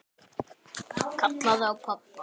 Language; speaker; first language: Icelandic; native; Icelandic